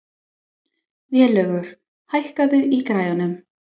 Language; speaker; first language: Icelandic; non-native, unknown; English